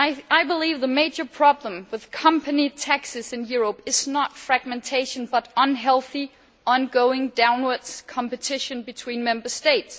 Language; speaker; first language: English; non-native, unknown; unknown